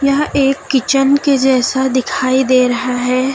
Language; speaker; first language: Hindi; native; Hindi